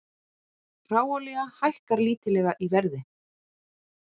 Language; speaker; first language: Icelandic; native; Icelandic